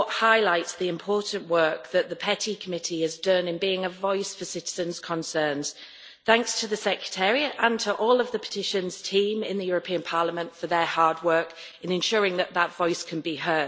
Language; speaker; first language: English; native; English